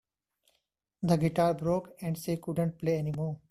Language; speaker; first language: English; non-native, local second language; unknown